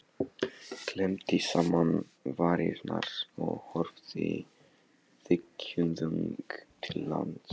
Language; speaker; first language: Icelandic; non-native, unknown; Polish